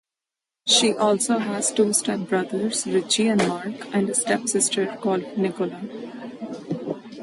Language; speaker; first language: English; non-native, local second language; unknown